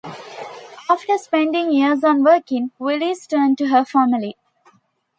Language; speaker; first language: English; non-native, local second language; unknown